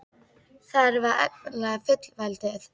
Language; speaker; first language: Icelandic; native; Icelandic